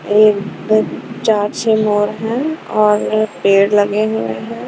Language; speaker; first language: Hindi; non-native, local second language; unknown